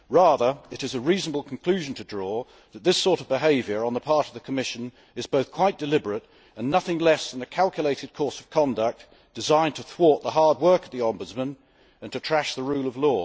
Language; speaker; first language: English; native; English